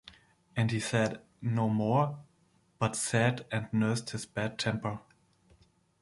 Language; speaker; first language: English; non-native, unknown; German